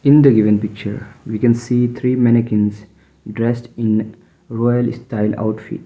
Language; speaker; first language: English; non-native, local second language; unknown